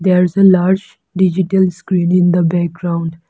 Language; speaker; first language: English; non-native, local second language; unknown